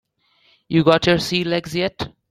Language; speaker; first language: English; non-native, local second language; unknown